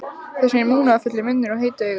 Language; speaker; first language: Icelandic; native; Icelandic